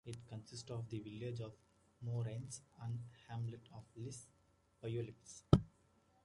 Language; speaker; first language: English; native; English